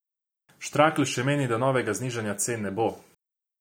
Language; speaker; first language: Slovenian; non-native, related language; Croatian